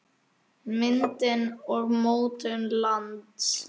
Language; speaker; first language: Icelandic; native; Icelandic